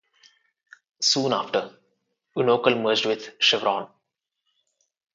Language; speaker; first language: English; non-native, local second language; Telugu